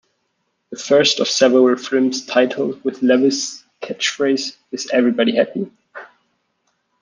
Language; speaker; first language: English; non-native, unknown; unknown